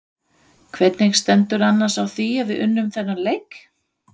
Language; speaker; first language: Icelandic; non-native, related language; Danish